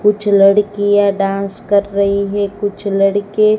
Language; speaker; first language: Hindi; non-native, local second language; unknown